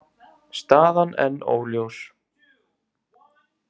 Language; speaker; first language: Icelandic; native; Icelandic